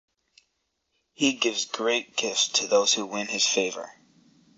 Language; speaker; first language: English; native; English